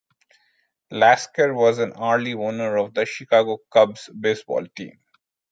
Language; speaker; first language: English; non-native, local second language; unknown